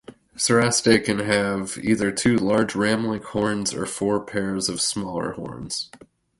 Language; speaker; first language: English; native; English